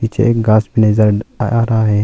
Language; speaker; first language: Hindi; non-native, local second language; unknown